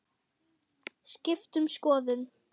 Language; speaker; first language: Icelandic; non-native, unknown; German